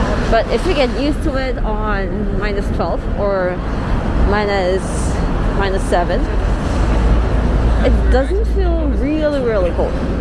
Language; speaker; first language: English; non-native, learner; Korean